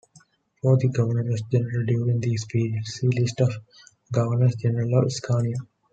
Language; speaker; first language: English; non-native, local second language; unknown